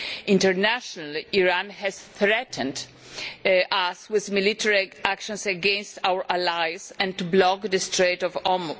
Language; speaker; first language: English; non-native, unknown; Polish